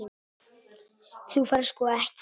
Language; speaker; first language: Icelandic; non-native, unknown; Italian